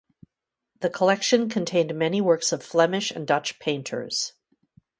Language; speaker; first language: English; native; English